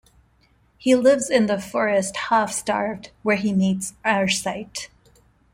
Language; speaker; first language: English; non-native, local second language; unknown